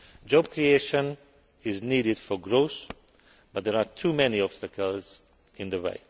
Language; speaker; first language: English; non-native, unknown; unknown